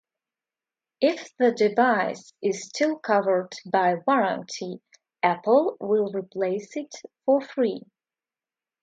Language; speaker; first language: English; non-native, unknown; Russian